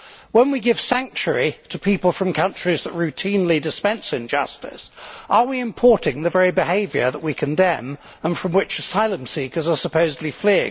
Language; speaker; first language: English; native; English